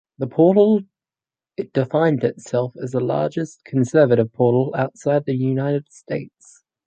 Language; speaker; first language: English; native; English